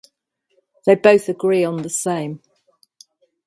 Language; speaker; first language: English; native; English